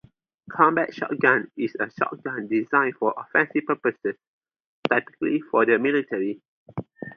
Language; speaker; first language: English; non-native, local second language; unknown